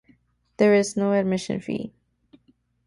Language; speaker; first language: English; native; English